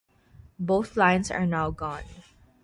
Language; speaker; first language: English; non-native, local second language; Filipino